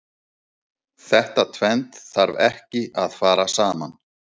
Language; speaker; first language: Icelandic; native; Icelandic